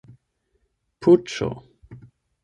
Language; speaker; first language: Esperanto; non-native, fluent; German